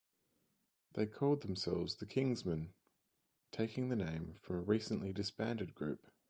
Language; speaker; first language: English; native; English